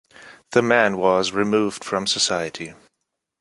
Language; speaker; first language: English; non-native, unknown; German